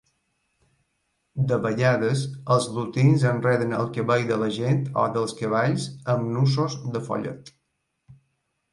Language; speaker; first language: Catalan; native; Catalan